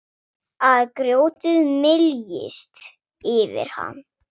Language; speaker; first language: Icelandic; non-native, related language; Swedish